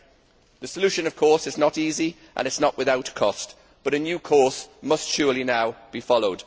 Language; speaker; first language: English; native; English